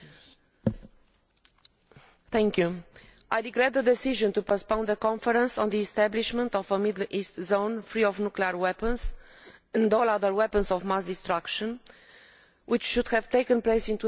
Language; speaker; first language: English; non-native, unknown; Romanian